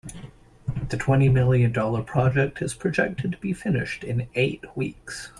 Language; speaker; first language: English; native; English